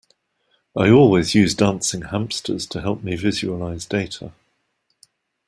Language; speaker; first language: English; native; English